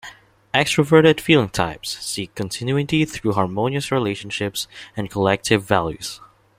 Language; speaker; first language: English; non-native, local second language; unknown